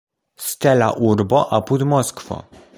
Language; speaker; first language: Esperanto; non-native, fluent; Polish